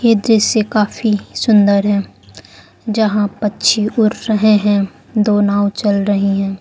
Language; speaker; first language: Hindi; non-native, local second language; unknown